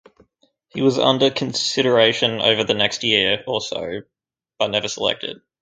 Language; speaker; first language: English; native; English